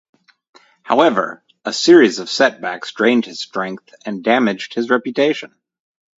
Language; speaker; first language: English; native; English